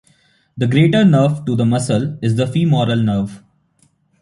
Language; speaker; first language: English; non-native, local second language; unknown